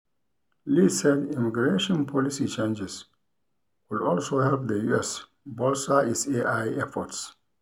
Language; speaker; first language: English; non-native, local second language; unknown